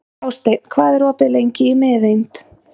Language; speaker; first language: Icelandic; native; Icelandic